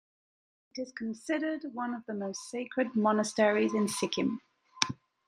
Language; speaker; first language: English; native; English